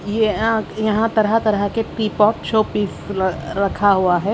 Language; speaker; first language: Hindi; native; Hindi